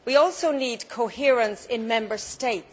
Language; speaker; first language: English; native; English